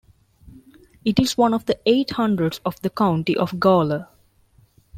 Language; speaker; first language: English; non-native, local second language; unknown